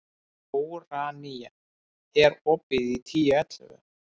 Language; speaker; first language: Icelandic; native; Icelandic